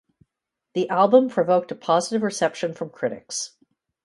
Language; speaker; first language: English; native; English